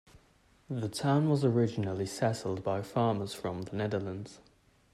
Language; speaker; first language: English; native; English